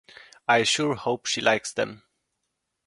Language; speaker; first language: English; non-native, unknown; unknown